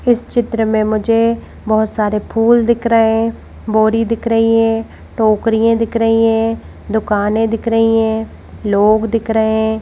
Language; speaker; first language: Hindi; native; Hindi